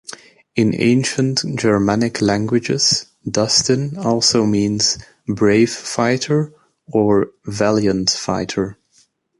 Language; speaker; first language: English; native; English